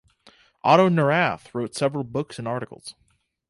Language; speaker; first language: English; native; English